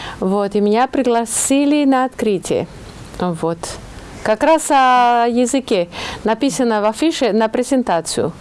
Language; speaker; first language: Russian; non-native, fluent; Spanish